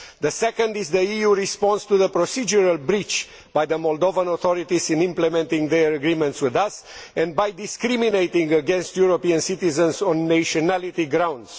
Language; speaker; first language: English; non-native, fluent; Romanian